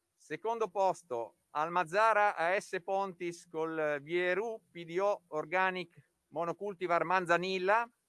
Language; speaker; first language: Italian; native; Italian